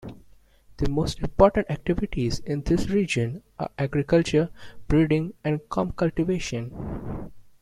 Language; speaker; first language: English; non-native, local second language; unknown